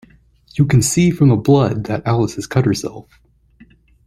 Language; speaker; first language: English; native; English